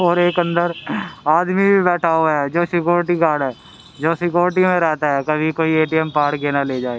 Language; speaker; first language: Hindi; native; Hindi